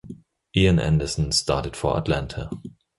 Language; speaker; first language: English; non-native, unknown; German